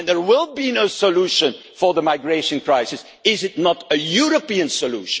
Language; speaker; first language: English; non-native, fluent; Dutch